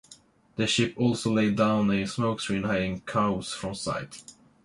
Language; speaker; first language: English; non-native, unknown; Swedish